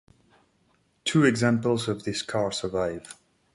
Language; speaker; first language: English; non-native, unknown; French